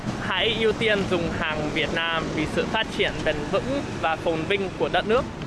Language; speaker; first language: Vietnamese; non-native, learner; English